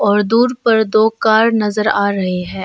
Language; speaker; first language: Hindi; non-native, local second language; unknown